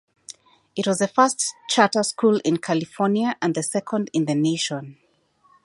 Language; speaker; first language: English; non-native, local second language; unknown